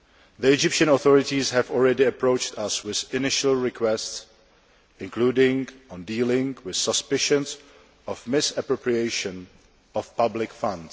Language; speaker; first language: English; non-native, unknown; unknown